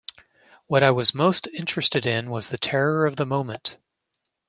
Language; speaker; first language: English; native; English